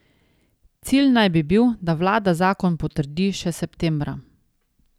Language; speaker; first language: Slovenian; native; Slovenian